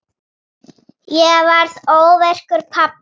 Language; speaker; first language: Icelandic; native; Icelandic